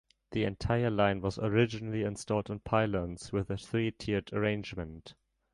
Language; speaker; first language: English; non-native, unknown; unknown